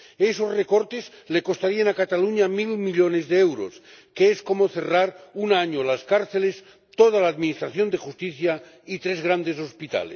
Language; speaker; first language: Spanish; non-native, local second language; Catalan